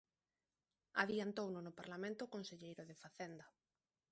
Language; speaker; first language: Galician; non-native, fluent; Spanish